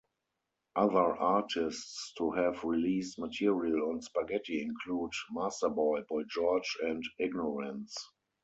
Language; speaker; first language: English; non-native, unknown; German